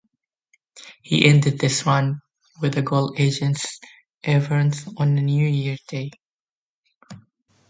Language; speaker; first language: English; native; English